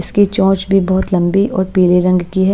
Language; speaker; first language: Hindi; non-native, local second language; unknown